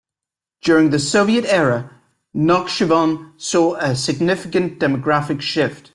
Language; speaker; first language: English; native; English